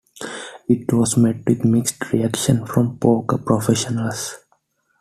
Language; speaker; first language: English; non-native, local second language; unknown